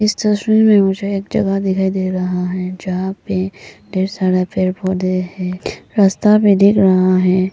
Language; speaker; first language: Hindi; non-native, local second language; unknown